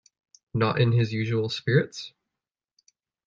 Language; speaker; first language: English; native; English